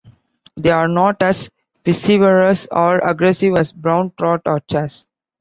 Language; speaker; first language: English; non-native, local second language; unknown